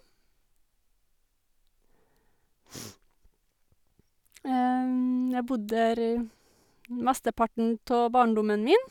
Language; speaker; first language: Norwegian; native; Norwegian